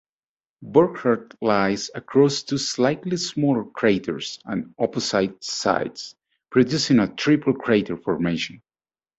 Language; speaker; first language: English; native; English